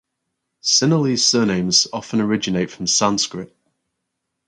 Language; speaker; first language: English; native; English